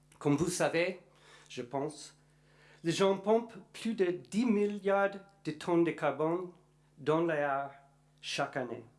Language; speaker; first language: French; non-native, learner; English